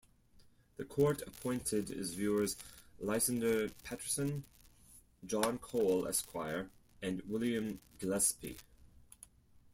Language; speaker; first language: English; non-native, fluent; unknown